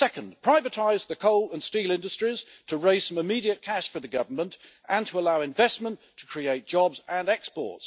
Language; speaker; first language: English; native; English